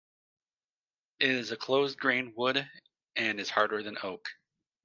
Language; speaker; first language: English; native; English